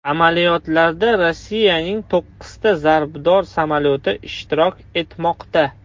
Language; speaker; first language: Uzbek; non-native, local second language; Russian